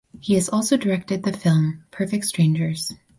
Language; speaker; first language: English; native; English